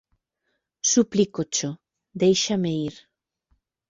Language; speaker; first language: Galician; native; Galician